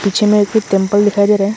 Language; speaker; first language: Hindi; non-native, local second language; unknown